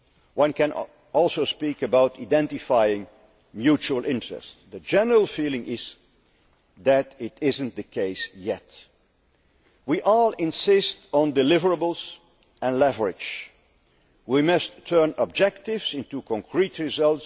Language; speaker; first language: English; non-native, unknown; Dutch